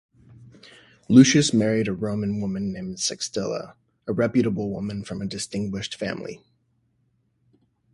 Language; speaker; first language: English; native; English